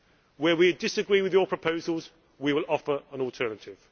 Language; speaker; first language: English; native; English